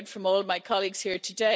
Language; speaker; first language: English; native; English